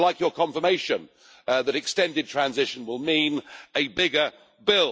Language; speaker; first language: English; native; English